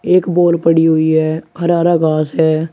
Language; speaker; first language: Hindi; native; Hindi